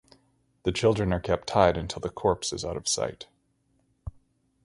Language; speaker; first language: English; native; English